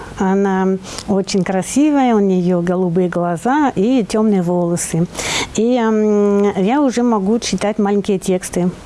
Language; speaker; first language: Russian; non-native, fluent; French